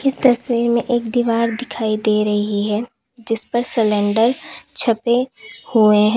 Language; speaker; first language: Hindi; native; Hindi